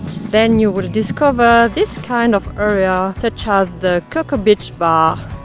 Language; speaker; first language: English; non-native, learner; French